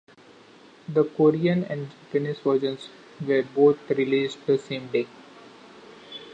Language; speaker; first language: English; non-native, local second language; Marathi